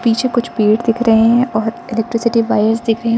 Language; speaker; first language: Hindi; non-native, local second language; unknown